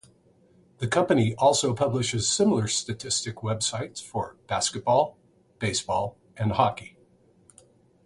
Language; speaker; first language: English; native; English